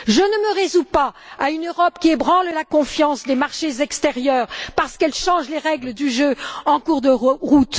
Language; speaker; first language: French; native; French